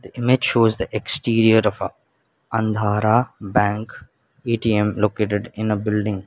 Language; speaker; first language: English; non-native, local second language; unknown